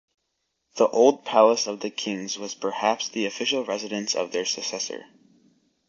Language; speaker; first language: English; native; English